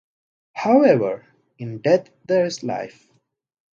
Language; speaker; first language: English; non-native, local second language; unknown